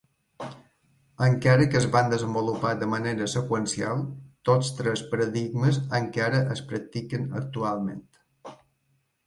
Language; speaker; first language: Catalan; native; Catalan